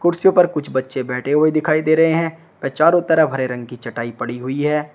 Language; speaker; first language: Hindi; native; Hindi